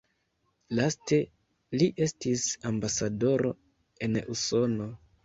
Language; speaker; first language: Esperanto; non-native, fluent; Kinyarwanda